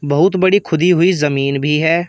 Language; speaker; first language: Hindi; native; Hindi